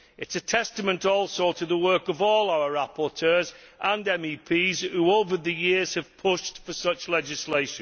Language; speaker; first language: English; native; English